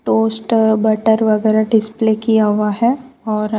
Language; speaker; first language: Hindi; non-native, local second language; Gujarati